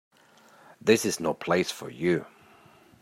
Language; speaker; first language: English; native; English